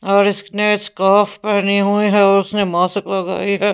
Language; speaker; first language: Hindi; non-native, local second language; Punjabi